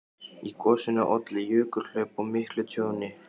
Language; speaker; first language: Icelandic; native; Icelandic